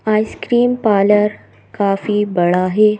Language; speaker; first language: Hindi; native; Hindi